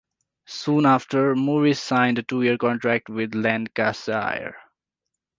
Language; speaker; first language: English; non-native, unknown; Nepali